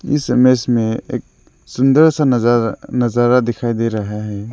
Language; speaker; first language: Hindi; non-native, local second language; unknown